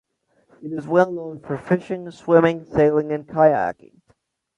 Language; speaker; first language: English; native; English